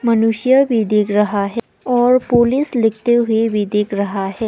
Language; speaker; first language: Hindi; early bilingual, other home language; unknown